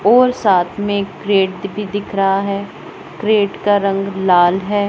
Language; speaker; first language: Hindi; non-native, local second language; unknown